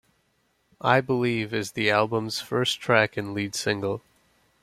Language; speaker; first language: English; native; English